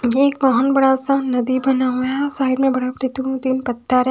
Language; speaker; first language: Hindi; non-native, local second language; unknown